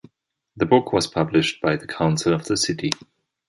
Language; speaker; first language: English; non-native, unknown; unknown